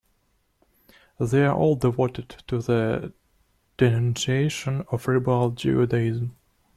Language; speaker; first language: English; non-native, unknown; Russian